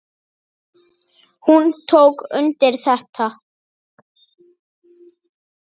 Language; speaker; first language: Icelandic; native; Icelandic